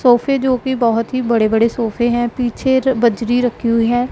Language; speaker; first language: Hindi; non-native, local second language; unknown